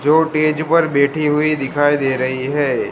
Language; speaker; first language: Hindi; non-native, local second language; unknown